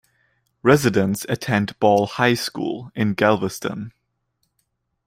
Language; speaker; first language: English; non-native, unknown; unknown